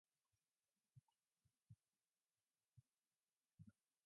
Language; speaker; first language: English; non-native, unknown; Mongolian